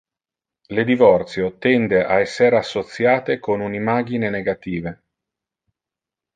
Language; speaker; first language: Interlingua; non-native, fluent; Italian